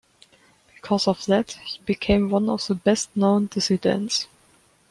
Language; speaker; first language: English; non-native, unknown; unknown